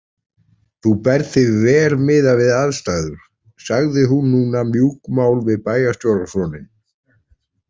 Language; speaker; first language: Icelandic; native; Icelandic